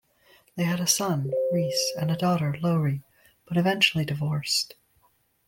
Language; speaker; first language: English; native; English